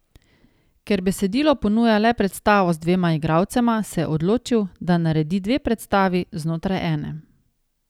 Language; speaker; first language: Slovenian; native; Slovenian